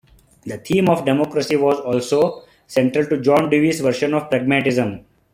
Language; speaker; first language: English; non-native, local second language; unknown